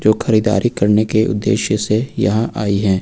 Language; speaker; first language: Hindi; native; Hindi